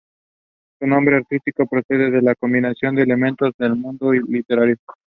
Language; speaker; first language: English; non-native, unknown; Spanish